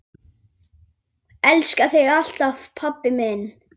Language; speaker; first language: Icelandic; native; Icelandic